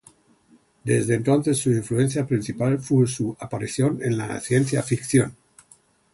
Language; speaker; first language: Spanish; non-native, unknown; German